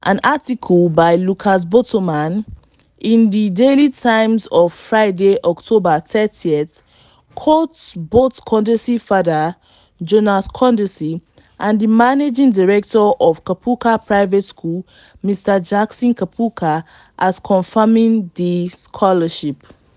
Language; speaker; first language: English; non-native, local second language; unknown